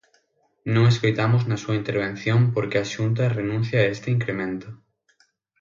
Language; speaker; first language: Galician; native; Galician